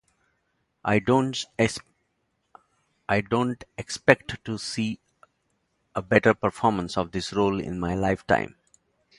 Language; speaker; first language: English; non-native, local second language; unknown